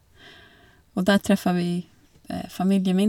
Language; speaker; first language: Norwegian; non-native, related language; Swedish